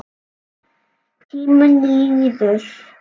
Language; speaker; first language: Icelandic; native; Icelandic